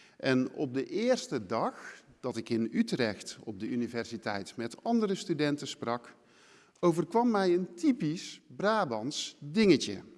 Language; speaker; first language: Dutch; native; Dutch